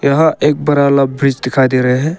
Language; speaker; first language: Hindi; early bilingual, other home language; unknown